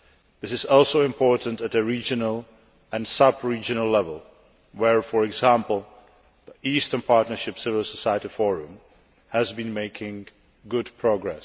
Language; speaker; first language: English; non-native, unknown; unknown